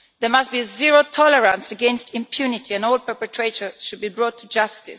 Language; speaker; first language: English; non-native, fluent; Italian